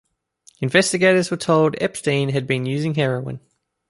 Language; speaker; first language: English; native; English